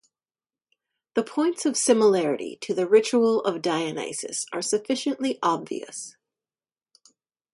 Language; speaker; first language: English; native; English